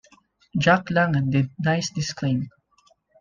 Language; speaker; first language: English; non-native, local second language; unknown